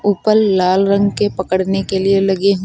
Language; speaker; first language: Hindi; native; Hindi